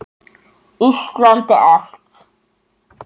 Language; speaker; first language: Icelandic; native; Icelandic